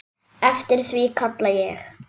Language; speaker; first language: Icelandic; native; Icelandic